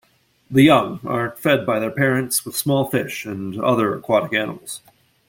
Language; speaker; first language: English; native; English